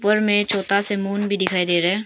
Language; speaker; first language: Hindi; non-native, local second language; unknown